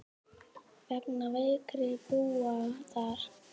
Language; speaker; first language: Icelandic; native; Icelandic